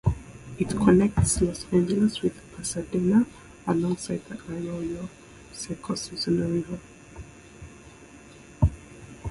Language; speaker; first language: English; native; English